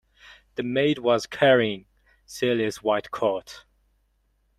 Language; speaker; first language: English; non-native, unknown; Mongolian